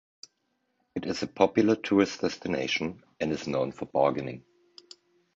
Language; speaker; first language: English; non-native, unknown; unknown